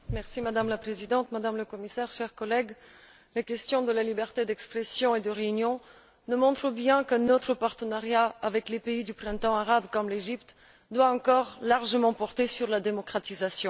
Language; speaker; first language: French; non-native, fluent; Bulgarian